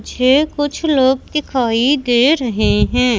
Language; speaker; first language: Hindi; native; Hindi